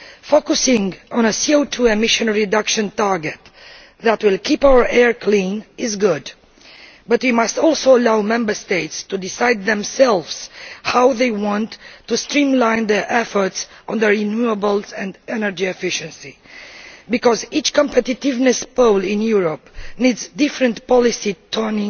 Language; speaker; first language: English; non-native, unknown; Romanian